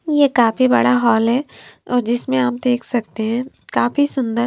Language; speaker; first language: Hindi; non-native, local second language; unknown